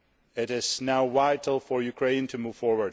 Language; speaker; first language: English; non-native, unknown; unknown